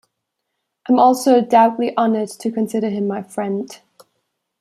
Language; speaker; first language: English; non-native, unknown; German